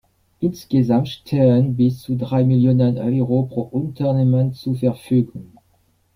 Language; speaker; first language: German; non-native, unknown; French